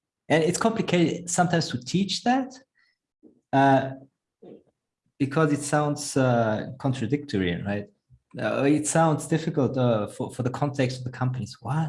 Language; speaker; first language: English; non-native, fluent; German